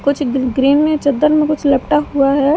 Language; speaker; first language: Hindi; native; Hindi